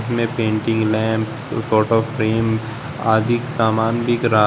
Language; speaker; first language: Hindi; native; Hindi